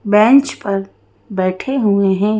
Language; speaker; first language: Hindi; native; Hindi